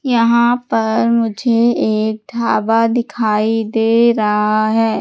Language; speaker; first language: Hindi; native; Hindi